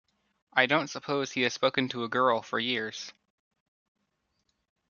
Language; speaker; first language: English; native; English